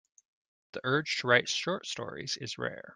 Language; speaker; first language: English; native; English